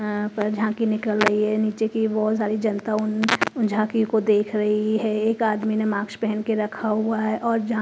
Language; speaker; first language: Hindi; non-native, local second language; Punjabi